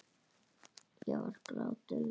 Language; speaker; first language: Icelandic; native; Icelandic